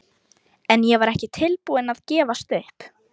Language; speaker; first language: Icelandic; non-native, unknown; Lithuanian